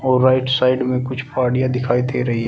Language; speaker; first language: Hindi; native; Hindi